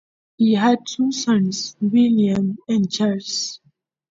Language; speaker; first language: English; native; English